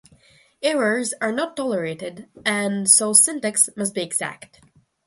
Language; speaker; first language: English; non-native, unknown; Russian